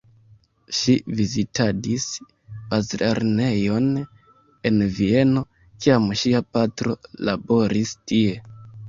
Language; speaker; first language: Esperanto; non-native, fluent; Kinyarwanda